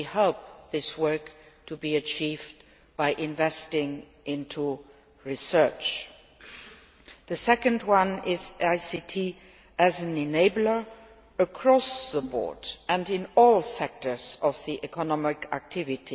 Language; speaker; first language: English; non-native, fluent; Luxembourgish